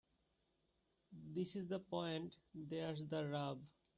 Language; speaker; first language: English; non-native, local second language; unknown